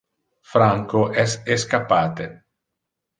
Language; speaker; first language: Interlingua; non-native, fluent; Italian